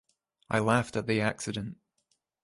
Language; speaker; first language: English; native; English